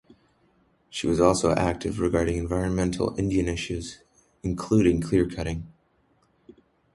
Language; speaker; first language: English; native; English